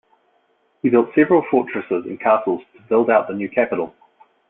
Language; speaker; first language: English; native; English